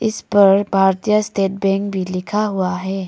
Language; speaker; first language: Hindi; non-native, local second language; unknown